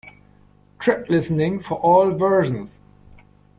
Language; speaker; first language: English; non-native, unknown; German